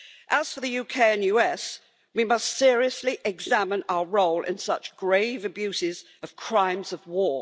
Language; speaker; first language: English; native; English